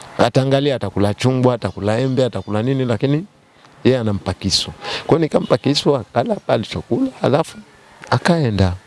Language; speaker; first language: Swahili; native; Swahili